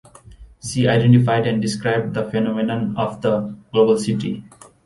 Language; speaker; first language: English; non-native, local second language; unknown